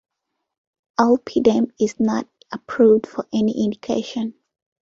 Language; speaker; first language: English; non-native, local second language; Ganda